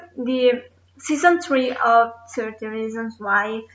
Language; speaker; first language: English; non-native, learner; Italian